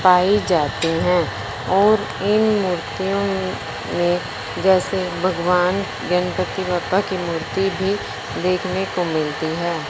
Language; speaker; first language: Hindi; non-native, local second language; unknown